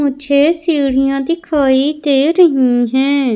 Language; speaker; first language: Hindi; native; Hindi